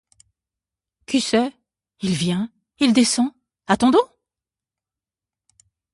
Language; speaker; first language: French; native; French